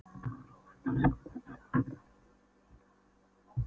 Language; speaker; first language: Icelandic; non-native, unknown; Polish